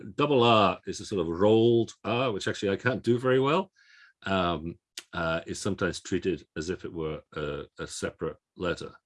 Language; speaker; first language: English; native; English